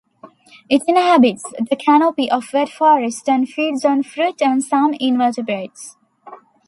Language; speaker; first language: English; non-native, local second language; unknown